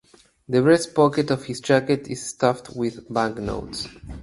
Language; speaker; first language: English; native; English